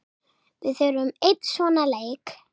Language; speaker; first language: Icelandic; native; Icelandic